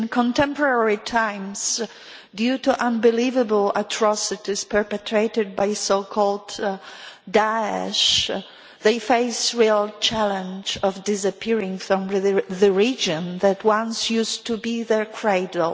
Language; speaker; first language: English; non-native, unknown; Polish